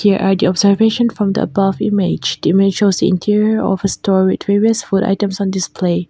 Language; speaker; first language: English; non-native, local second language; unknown